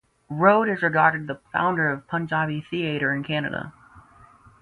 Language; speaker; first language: English; native; English